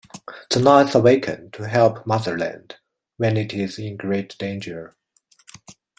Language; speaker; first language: English; non-native, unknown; Chinese